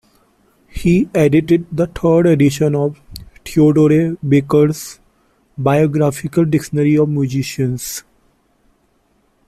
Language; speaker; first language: English; non-native, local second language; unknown